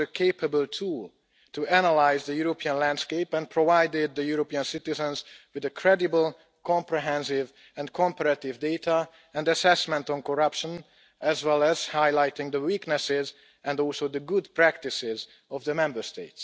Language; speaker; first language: English; non-native, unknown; Hungarian